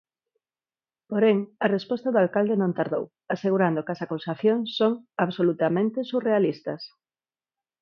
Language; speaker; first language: Galician; non-native, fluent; Spanish